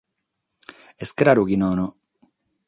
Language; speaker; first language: Sardinian; non-native, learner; Catalan